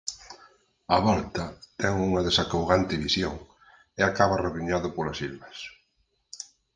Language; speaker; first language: Galician; native; Galician